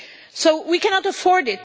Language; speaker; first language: English; non-native, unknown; Portuguese